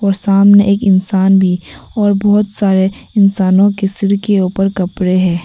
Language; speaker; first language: Hindi; non-native, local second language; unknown